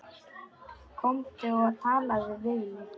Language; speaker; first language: Icelandic; non-native, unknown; Polish